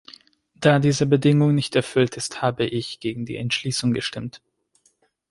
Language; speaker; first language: German; non-native, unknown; Hungarian